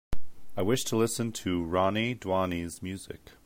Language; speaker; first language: English; native; English